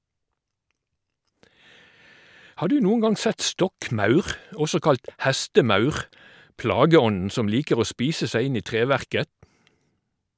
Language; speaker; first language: Norwegian; native; Norwegian